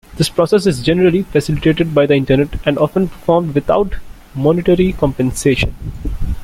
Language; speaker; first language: English; non-native, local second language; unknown